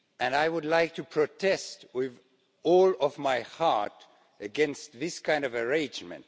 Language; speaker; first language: English; non-native, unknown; Estonian